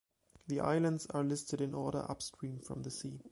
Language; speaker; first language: English; non-native, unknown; German